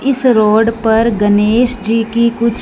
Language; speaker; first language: Hindi; non-native, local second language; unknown